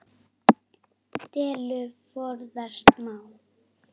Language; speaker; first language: Icelandic; native; Icelandic